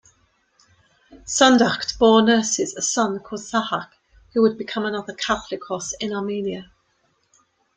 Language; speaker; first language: English; native; English